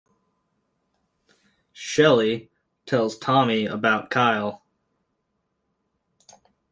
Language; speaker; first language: English; native; English